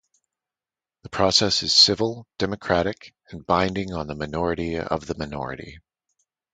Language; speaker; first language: English; native; English